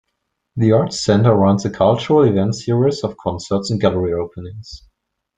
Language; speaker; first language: English; non-native, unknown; German